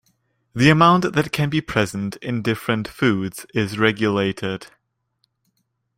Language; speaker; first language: English; non-native, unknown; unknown